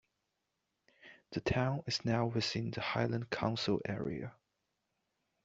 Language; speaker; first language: English; non-native, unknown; Chinese